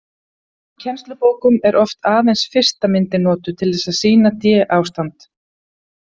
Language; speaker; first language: Icelandic; native; Icelandic